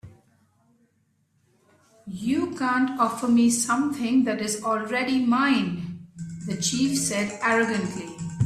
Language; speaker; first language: English; non-native, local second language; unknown